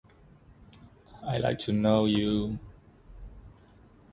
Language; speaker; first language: English; native; English